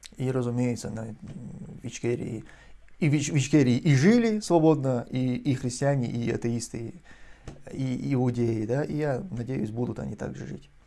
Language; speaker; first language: Russian; non-native, local second language; Chechen